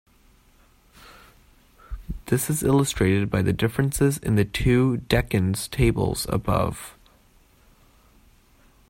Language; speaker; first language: English; native; English